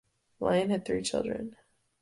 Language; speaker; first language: English; native; English